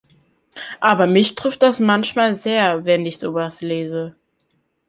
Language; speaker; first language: German; native; German